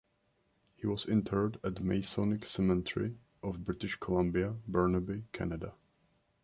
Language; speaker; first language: English; non-native, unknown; Czech